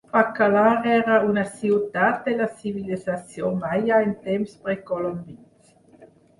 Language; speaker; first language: Catalan; non-native, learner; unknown